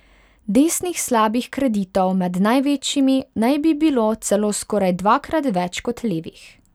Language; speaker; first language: Slovenian; non-native, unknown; Hungarian